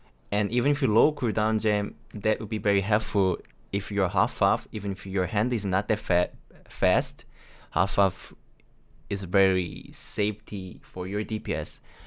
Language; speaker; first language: English; non-native, learner; Korean